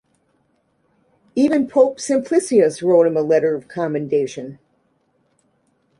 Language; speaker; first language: English; native; English